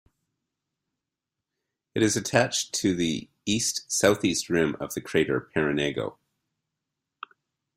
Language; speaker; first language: English; native; English